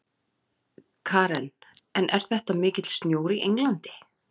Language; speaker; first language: Icelandic; native; Icelandic